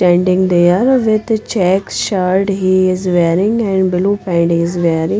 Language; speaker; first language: English; non-native, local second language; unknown